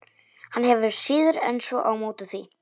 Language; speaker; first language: Icelandic; non-native, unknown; Polish